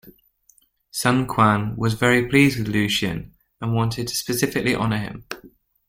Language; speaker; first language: English; native; English